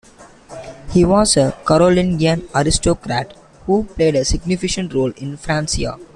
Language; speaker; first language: English; non-native, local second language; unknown